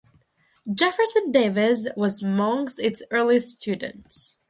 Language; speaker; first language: English; non-native, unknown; Russian